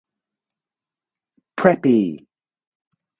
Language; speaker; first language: English; native; English